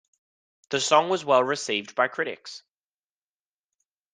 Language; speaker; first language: English; native; English